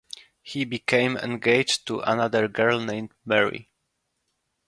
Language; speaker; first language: English; non-native, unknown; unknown